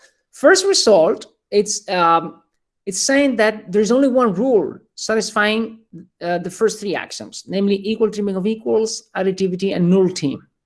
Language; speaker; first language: English; non-native, fluent; Spanish